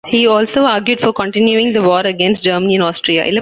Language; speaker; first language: English; non-native, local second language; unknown